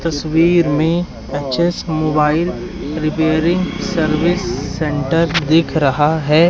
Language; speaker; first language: Hindi; native; Hindi